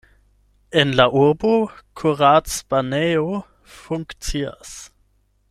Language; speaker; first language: Esperanto; non-native, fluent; German